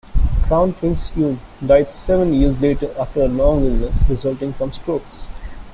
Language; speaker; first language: English; non-native, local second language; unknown